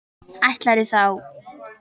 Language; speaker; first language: Icelandic; native; Icelandic